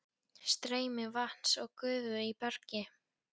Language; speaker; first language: Icelandic; non-native, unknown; Polish